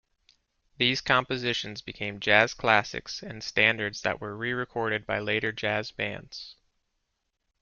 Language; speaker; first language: English; native; English